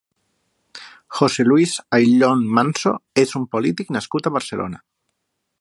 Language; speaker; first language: Catalan; non-native, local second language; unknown